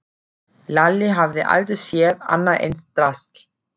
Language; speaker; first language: Icelandic; non-native, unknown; German